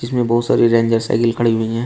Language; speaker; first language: Hindi; native; Hindi